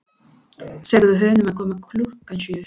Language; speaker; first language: Icelandic; non-native, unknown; Spanish